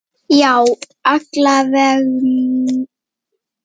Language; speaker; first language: Icelandic; native; Icelandic